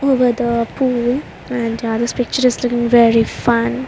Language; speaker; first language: English; non-native, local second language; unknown